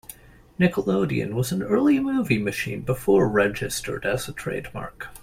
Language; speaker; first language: English; native; English